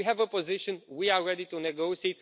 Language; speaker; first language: English; non-native, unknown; Romanian